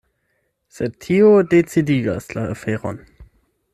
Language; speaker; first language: Esperanto; non-native, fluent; German